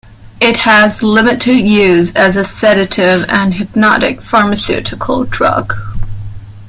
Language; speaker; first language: English; non-native, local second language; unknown